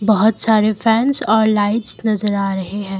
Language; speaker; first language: Hindi; non-native, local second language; Assamese